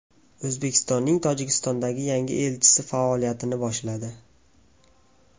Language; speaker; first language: Uzbek; native; Uzbek